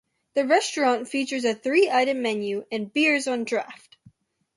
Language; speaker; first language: English; native; English